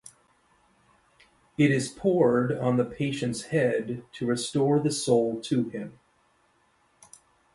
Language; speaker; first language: English; native; English